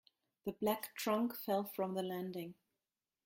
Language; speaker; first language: English; non-native, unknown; German